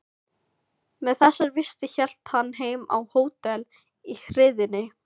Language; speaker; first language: Icelandic; non-native, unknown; Filipino